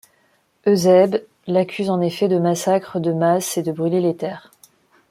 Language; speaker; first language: French; non-native, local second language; Malagasy